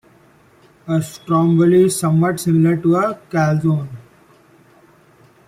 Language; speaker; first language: English; non-native, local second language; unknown